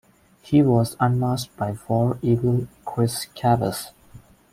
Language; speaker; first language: English; non-native, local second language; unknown